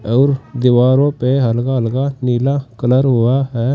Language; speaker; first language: Hindi; native; Hindi